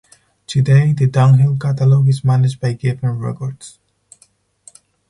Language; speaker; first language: English; non-native, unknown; Spanish